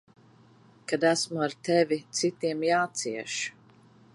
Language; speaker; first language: Latvian; early bilingual, heritage; Latvian